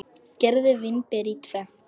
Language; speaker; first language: Icelandic; non-native, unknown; Polish